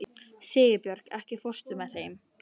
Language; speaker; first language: Icelandic; native; Icelandic